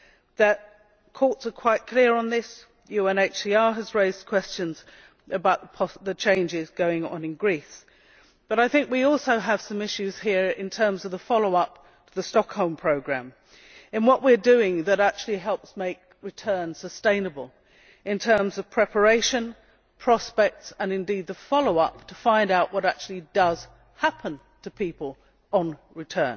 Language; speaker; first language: English; native; English